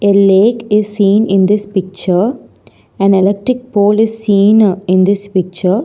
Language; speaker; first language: English; non-native, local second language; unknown